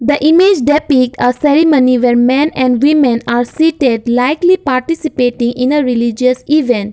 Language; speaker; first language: English; non-native, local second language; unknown